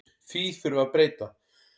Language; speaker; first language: Icelandic; native; Icelandic